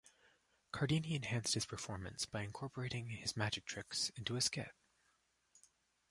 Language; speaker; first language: English; native; English